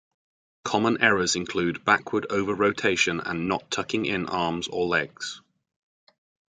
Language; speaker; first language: English; native; English